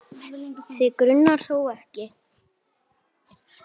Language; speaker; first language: Icelandic; native; Icelandic